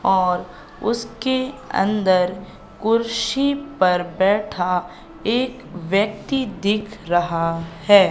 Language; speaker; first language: Hindi; native; Hindi